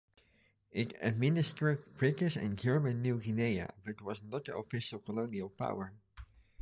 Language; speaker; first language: English; non-native, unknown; Dutch